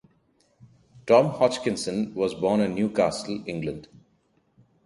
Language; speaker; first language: English; non-native, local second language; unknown